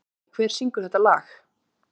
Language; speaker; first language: Icelandic; native; Icelandic